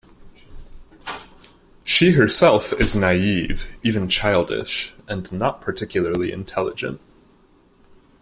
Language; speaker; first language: English; native; English